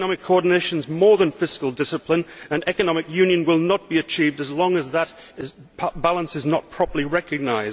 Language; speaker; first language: English; native; English